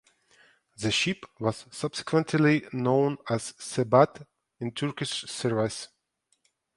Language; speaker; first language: English; non-native, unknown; Ukrainian